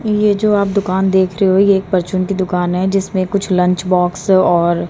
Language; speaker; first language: Hindi; native; Hindi